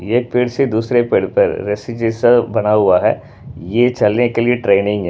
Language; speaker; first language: Hindi; non-native, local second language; Punjabi